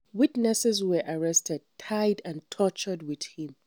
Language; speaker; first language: English; non-native, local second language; Hausa